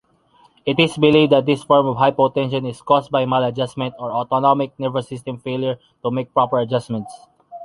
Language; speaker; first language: English; non-native, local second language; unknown